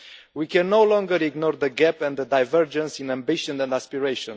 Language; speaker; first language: English; non-native, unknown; Romanian